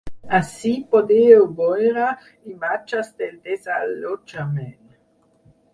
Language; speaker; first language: Catalan; non-native, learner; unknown